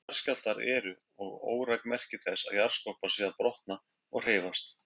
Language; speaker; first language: Icelandic; native; Icelandic